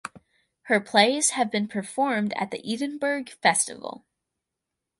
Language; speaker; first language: English; native; English